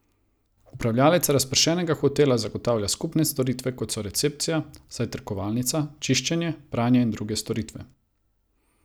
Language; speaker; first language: Slovenian; non-native, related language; Croatian